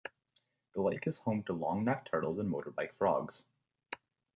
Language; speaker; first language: English; native; English